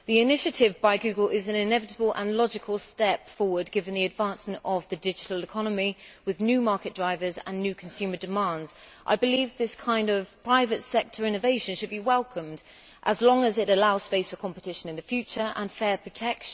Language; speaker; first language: English; native; English